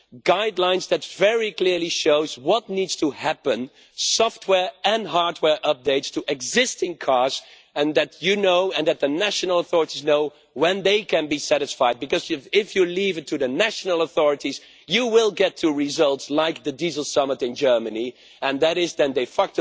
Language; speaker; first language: English; non-native, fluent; Dutch